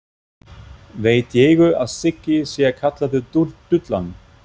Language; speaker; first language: Icelandic; non-native, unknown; German